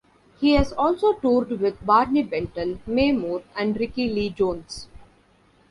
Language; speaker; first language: English; non-native, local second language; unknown